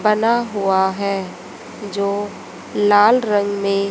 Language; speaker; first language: Hindi; native; Hindi